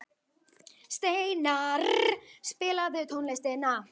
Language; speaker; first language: Icelandic; native; Icelandic